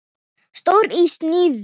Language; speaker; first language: Icelandic; non-native, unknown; Thai